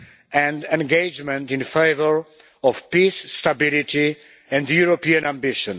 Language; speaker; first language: English; non-native, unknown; Polish